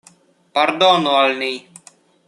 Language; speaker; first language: Esperanto; non-native, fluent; Russian